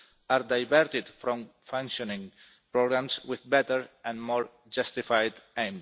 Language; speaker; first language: English; non-native, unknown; Catalan